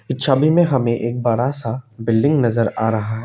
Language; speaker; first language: Hindi; non-native, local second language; Assamese